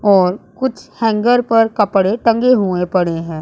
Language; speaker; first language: Hindi; non-native, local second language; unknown